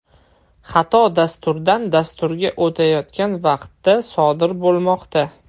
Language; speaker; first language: Uzbek; non-native, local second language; Russian